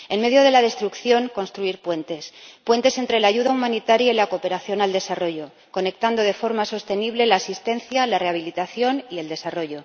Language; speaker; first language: Spanish; native; Spanish